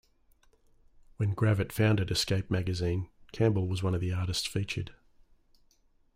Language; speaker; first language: English; native; English